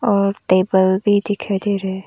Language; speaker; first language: Hindi; non-native, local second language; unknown